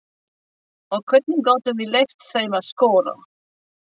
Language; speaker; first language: Icelandic; non-native, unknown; French